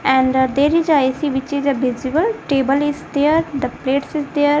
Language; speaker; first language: English; non-native, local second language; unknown